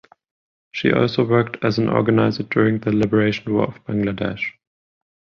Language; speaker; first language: English; non-native, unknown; German